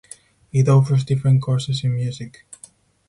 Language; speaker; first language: English; non-native, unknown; Spanish